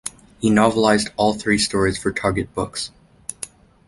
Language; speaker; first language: English; native; English